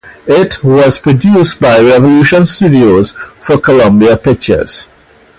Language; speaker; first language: English; native; English